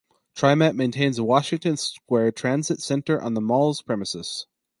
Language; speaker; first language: English; native; English